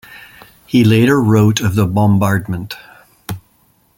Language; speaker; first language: English; native; English